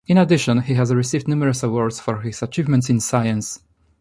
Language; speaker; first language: English; non-native, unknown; Polish